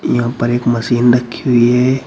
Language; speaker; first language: Hindi; native; Hindi